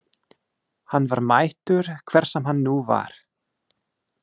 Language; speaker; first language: Icelandic; non-native, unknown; English